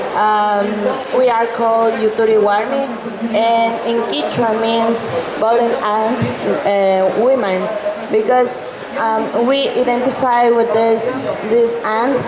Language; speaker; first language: English; non-native, learner; Quechua